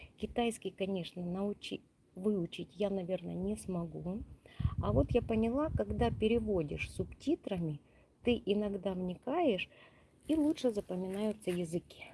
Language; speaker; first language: Russian; non-native, local second language; Ukrainian